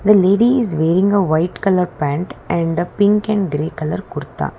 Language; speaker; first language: English; non-native, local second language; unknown